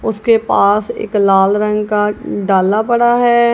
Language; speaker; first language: Hindi; non-native, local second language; Punjabi